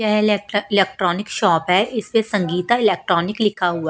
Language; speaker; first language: Hindi; non-native, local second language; Punjabi